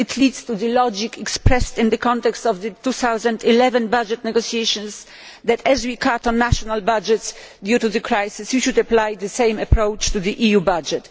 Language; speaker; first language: English; non-native, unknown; Polish